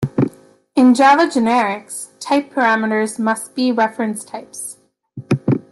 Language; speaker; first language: English; native; English